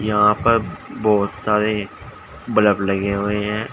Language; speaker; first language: Hindi; native; Hindi